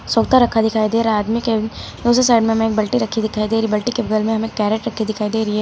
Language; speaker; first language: Hindi; native; Hindi